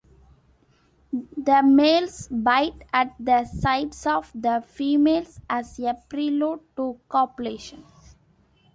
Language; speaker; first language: English; non-native, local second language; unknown